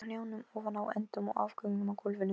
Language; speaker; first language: Icelandic; non-native, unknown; Polish